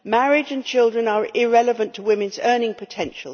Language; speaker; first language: English; native; English